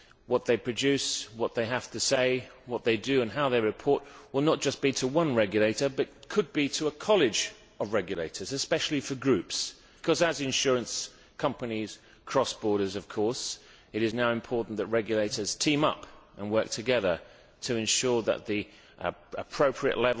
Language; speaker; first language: English; native; English